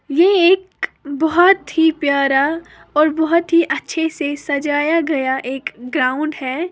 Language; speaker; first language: Hindi; native; Hindi